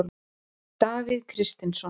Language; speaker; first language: Icelandic; native; Icelandic